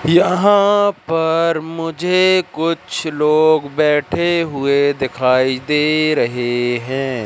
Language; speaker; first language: Hindi; native; Hindi